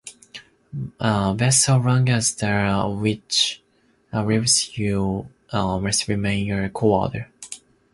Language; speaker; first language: English; non-native, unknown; Japanese